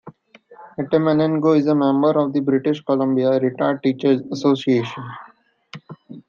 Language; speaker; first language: English; non-native, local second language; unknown